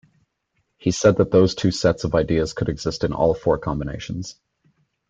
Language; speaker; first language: English; native; English